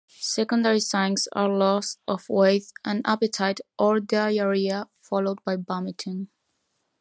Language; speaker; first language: English; non-native, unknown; Spanish